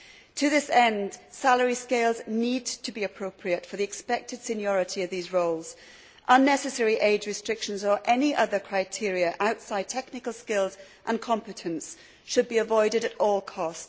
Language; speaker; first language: English; native; English